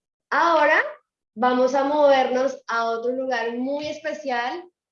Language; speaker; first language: Spanish; native; Spanish